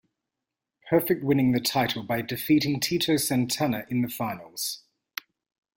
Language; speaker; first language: English; native; English